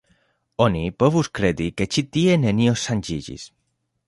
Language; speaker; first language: Esperanto; non-native, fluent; Spanish